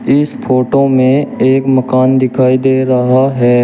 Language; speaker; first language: Hindi; native; Hindi